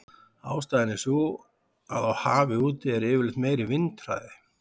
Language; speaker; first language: Icelandic; native; Icelandic